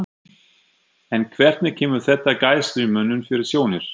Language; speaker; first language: Icelandic; non-native, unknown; German